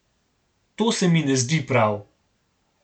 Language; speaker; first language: Slovenian; native; Slovenian